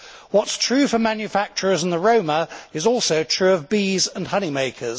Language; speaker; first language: English; native; English